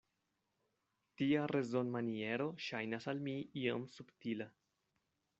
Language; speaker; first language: Esperanto; non-native, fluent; Spanish